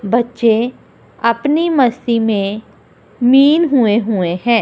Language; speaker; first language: Hindi; non-native, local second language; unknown